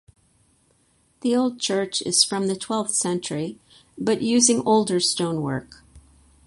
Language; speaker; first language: English; native; English